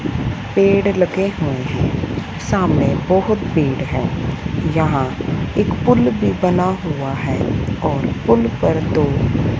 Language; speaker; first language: Hindi; non-native, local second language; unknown